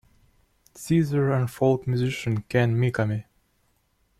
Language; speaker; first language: English; non-native, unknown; Russian